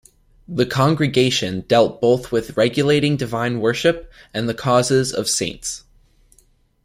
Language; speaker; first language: English; native; English